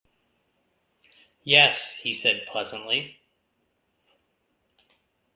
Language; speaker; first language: English; native; English